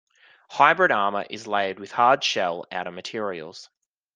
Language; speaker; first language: English; native; English